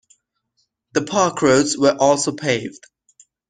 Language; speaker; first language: English; non-native, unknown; Persian